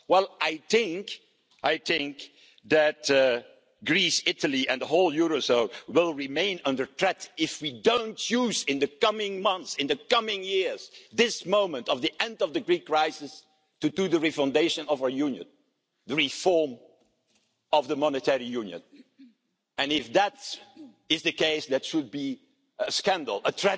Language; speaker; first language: English; non-native, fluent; Dutch